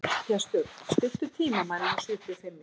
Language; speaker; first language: Icelandic; native; Icelandic